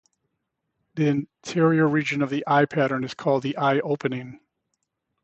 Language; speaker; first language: English; native; English